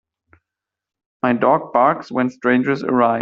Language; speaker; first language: English; native; English